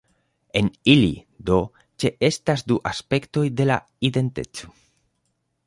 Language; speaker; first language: Esperanto; non-native, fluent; Spanish